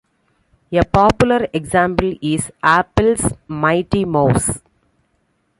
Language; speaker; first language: English; non-native, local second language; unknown